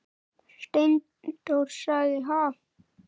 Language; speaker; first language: Icelandic; native; Icelandic